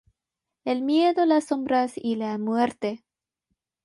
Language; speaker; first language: Spanish; non-native, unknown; Bangla